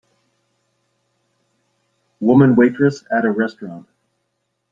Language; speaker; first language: English; native; English